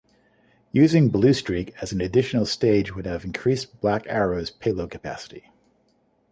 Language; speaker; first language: English; native; English